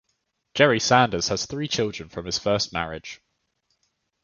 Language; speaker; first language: English; native; English